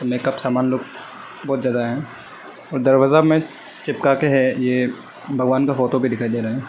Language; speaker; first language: Hindi; non-native, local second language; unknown